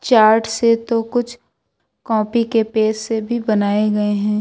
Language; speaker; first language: Hindi; native; Hindi